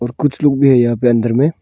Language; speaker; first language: Hindi; non-native, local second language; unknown